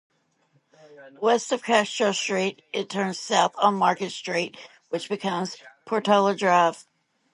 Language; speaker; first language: English; native; English